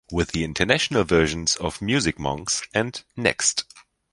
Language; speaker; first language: English; non-native, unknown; German